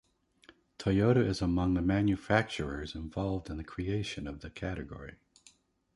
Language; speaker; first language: English; native; English